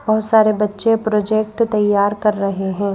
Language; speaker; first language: Hindi; native; Hindi